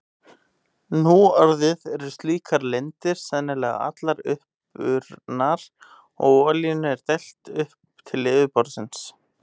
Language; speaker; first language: Icelandic; native; Icelandic